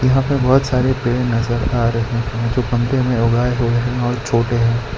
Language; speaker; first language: Hindi; non-native, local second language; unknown